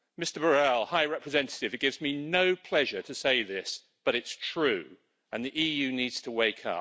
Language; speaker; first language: English; native; English